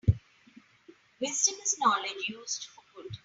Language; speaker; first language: English; non-native, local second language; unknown